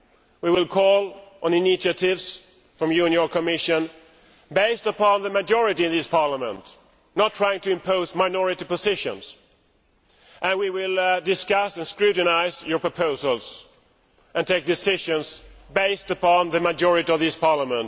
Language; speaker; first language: English; non-native, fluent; Swedish